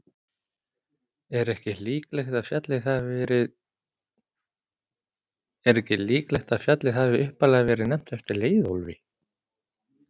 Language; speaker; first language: Icelandic; native; Icelandic